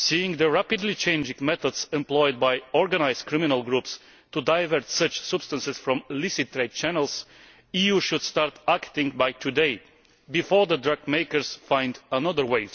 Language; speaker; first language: English; non-native, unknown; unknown